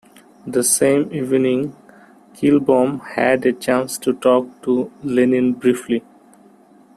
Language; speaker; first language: English; non-native, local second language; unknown